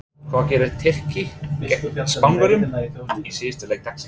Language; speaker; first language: Icelandic; non-native, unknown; English